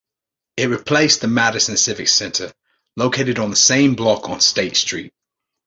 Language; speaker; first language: English; native; English